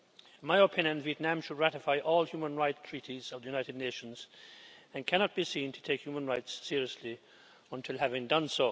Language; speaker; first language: English; native; English